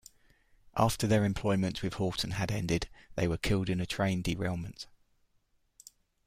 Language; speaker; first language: English; native; English